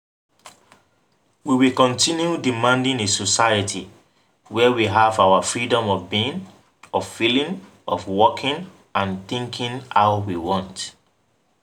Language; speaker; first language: English; non-native, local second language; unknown